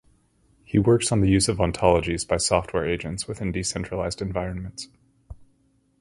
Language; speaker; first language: English; native; English